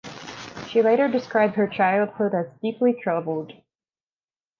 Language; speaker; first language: English; non-native, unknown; Portuguese